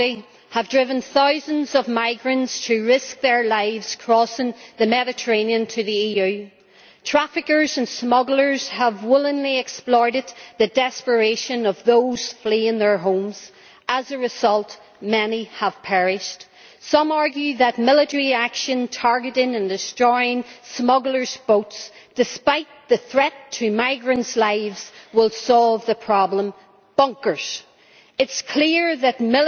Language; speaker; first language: English; native; English